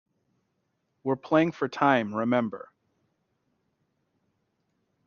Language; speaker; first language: English; native; English